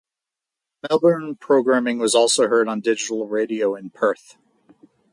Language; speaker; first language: English; native; English